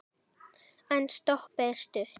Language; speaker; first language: Icelandic; native; Icelandic